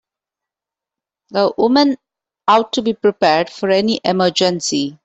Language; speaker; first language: English; non-native, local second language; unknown